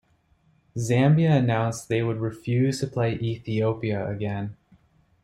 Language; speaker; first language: English; native; English